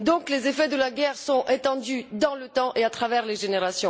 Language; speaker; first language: French; non-native, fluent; Bulgarian